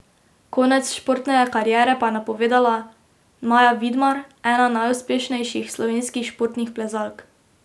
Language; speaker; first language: Slovenian; native; Slovenian